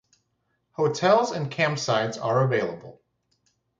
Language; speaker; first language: English; native; English